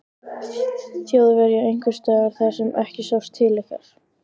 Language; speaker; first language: Icelandic; native; Icelandic